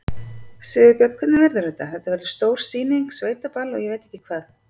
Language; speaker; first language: Icelandic; native; Icelandic